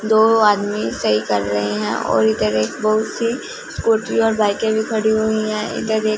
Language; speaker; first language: Hindi; non-native, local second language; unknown